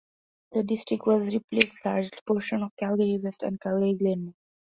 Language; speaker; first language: English; non-native, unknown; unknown